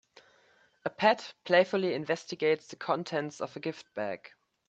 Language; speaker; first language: English; native; English